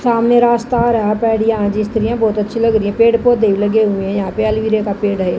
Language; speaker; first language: Hindi; native; Hindi